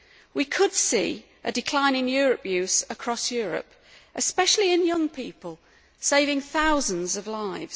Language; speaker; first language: English; native; English